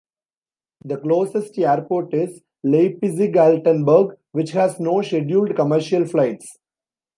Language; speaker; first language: English; non-native, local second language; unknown